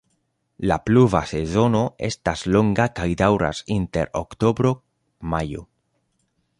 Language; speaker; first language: Esperanto; non-native, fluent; Spanish